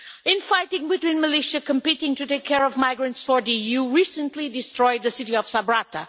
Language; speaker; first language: English; non-native, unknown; Portuguese